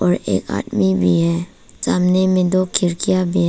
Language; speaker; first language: Hindi; non-native, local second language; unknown